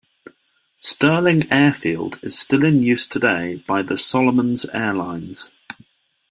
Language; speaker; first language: English; native; English